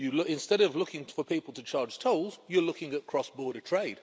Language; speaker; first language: English; native; English